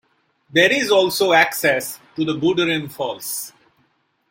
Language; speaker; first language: English; non-native, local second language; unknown